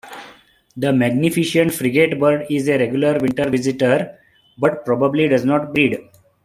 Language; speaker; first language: English; non-native, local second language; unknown